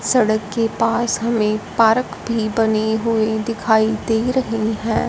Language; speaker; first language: Hindi; non-native, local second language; Punjabi